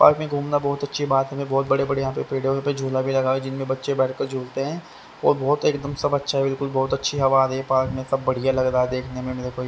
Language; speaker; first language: Hindi; native; Hindi